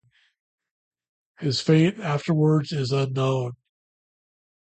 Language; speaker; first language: English; native; English